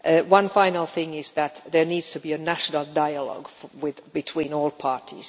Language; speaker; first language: English; non-native, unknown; Finnish